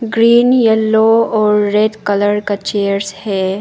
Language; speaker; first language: Hindi; non-native, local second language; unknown